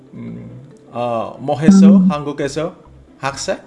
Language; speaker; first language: Korean; non-native, learner; Indonesian